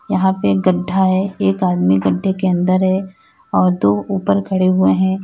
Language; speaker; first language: Hindi; native; Hindi